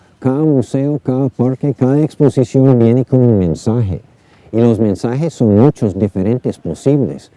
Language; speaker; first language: Spanish; non-native, fluent; English